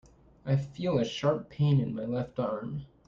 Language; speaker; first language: English; native; English